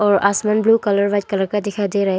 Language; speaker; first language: Hindi; non-native, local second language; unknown